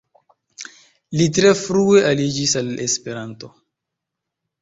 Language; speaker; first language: Esperanto; non-native, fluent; Chinese